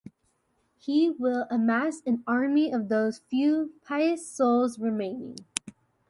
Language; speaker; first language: English; native; English